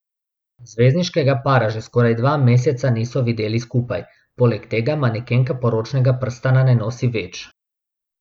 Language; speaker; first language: Slovenian; non-native, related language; Bosnian